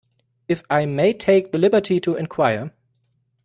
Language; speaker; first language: English; non-native, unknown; German